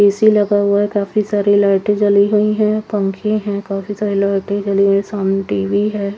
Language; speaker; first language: Hindi; native; Hindi